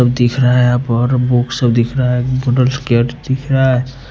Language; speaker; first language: Hindi; non-native, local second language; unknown